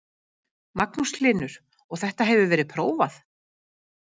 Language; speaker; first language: Icelandic; native; Icelandic